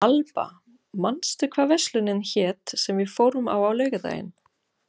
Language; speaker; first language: Icelandic; non-native, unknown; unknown